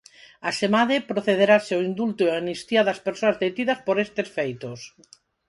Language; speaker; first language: Galician; non-native, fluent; Spanish